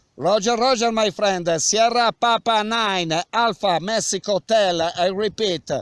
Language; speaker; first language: English; non-native, learner; Italian